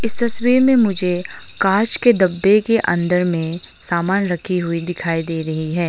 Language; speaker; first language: Hindi; non-native, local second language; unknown